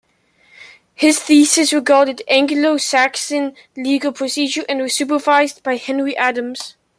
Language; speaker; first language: English; native; English